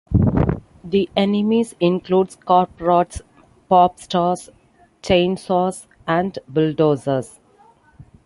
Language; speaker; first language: English; non-native, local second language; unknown